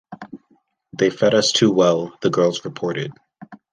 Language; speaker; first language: English; native; English